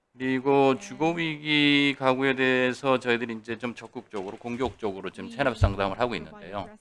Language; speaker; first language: Korean; native; Korean